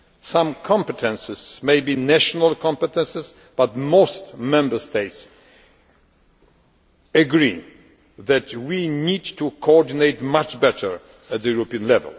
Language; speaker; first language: English; non-native, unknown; Polish